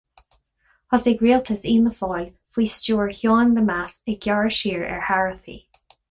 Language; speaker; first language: Irish; non-native, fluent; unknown